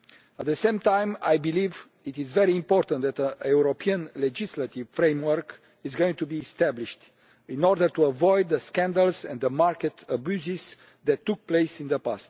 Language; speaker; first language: English; non-native, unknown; Romanian